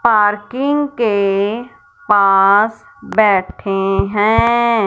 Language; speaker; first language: Hindi; non-native, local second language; Punjabi